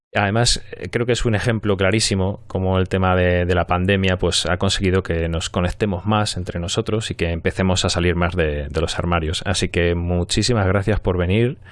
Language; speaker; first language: Spanish; native; Spanish